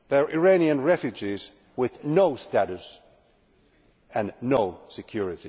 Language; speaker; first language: English; non-native, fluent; Finnish